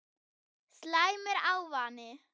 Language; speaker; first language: Icelandic; non-native, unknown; German